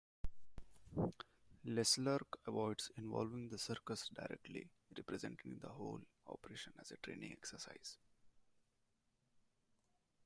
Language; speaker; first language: English; non-native, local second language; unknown